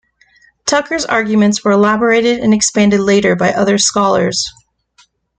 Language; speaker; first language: English; native; English